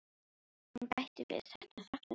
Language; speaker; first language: Icelandic; non-native, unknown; Filipino